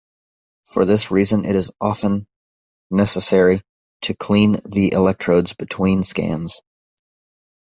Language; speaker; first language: English; native; English